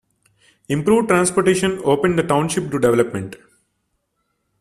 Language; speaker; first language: English; non-native, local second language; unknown